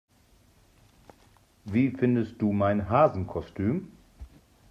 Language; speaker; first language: German; native; German